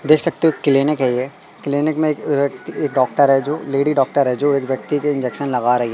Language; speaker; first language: Hindi; native; Hindi